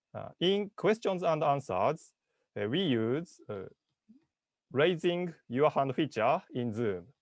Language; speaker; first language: English; non-native, learner; Japanese